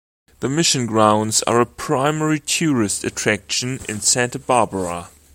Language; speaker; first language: English; non-native, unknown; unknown